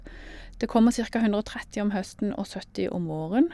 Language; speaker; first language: Norwegian; native; Norwegian